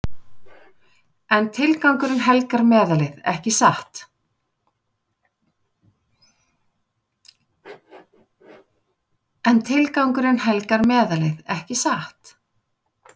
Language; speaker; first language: Icelandic; native; Icelandic